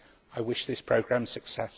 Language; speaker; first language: English; native; English